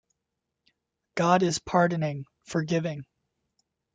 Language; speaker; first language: English; native; English